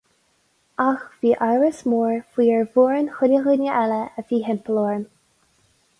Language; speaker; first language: Irish; non-native, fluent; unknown